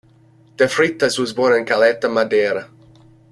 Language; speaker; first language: English; native; English